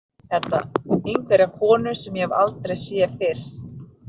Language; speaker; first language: Icelandic; non-native, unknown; Filipino